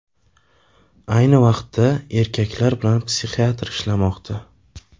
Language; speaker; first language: Uzbek; native; Uzbek